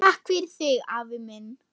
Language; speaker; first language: Icelandic; non-native, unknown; German